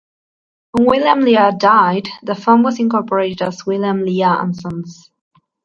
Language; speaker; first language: English; non-native, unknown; Spanish